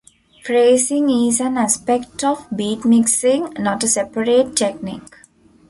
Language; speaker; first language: English; non-native, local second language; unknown